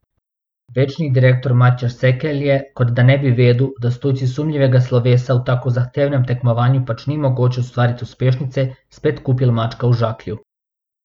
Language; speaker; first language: Slovenian; non-native, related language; Bosnian